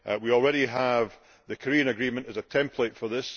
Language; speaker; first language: English; native; English